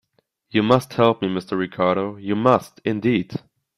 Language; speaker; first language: English; non-native, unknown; German